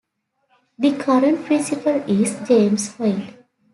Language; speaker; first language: English; native; English